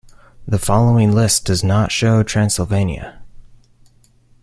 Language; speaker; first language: English; native; English